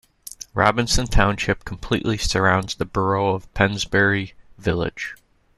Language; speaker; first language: English; native; English